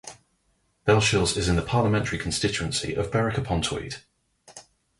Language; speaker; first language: English; native; English